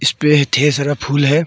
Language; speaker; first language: Hindi; early bilingual, other home language; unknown